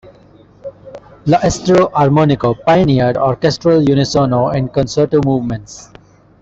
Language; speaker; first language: English; non-native, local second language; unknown